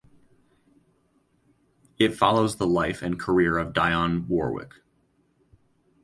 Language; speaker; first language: English; native; English